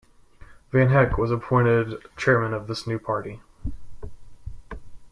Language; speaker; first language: English; native; English